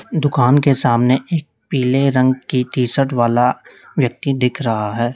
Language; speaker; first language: Hindi; native; Hindi